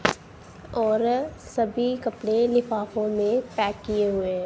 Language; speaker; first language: Hindi; non-native, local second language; Punjabi